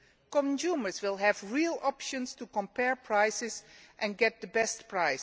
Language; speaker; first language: English; non-native, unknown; Dutch